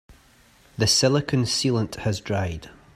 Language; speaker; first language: English; native; English